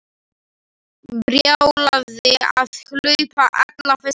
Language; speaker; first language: Icelandic; non-native, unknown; Slovak